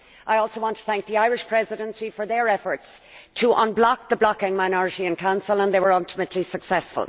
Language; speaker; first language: English; native; English